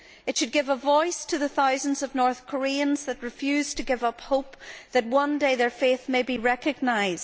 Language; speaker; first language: English; native; English